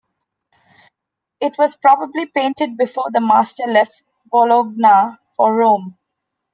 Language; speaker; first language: English; non-native, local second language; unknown